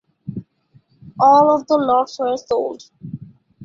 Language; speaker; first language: English; non-native, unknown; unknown